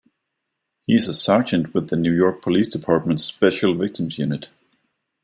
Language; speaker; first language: English; non-native, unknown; Danish